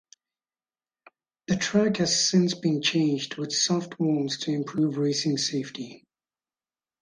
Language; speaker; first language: English; native; English